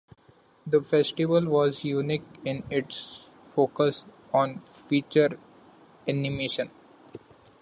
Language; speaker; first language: English; non-native, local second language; Marathi